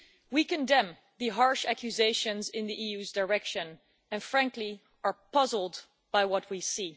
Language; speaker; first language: English; non-native, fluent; Dutch